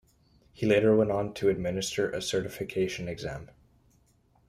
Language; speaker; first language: English; native; English